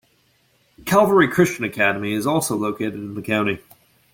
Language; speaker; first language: English; native; English